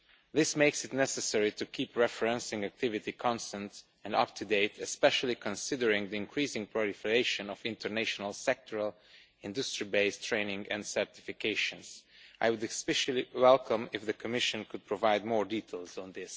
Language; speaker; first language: English; non-native, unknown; Romanian